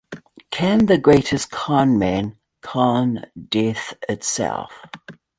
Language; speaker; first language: English; native; English